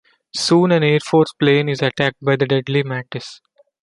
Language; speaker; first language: English; non-native, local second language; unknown